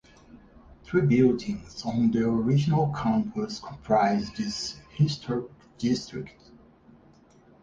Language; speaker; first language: English; non-native, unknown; Portuguese